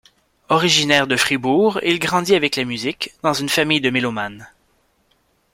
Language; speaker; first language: French; native; French